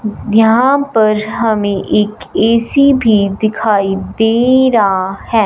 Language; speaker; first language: Hindi; non-native, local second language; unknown